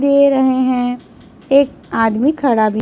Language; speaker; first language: Hindi; non-native, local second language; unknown